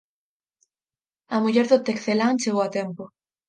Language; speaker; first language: Galician; native; Galician